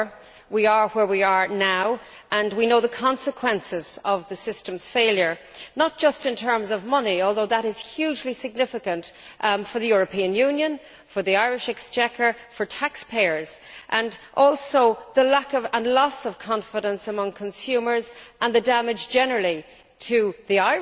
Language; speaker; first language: English; native; English